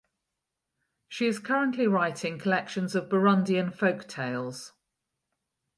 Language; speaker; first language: English; native; English